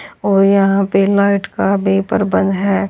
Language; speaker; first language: Hindi; native; Hindi